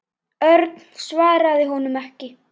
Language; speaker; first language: Icelandic; native; Icelandic